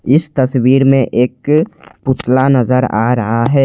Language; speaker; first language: Hindi; non-native, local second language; Assamese